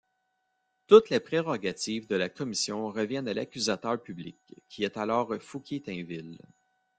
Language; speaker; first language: French; native; French